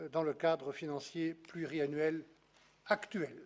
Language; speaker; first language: French; native; French